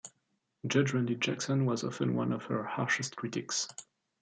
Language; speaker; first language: English; non-native, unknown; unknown